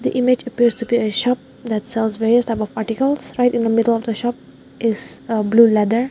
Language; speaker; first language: English; non-native, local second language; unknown